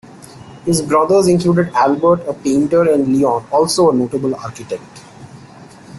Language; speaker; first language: English; non-native, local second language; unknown